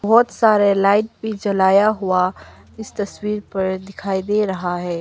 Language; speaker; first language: Hindi; non-native, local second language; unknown